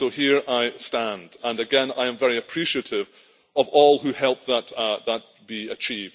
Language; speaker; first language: English; native; English